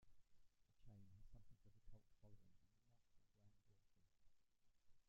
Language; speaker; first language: English; native; English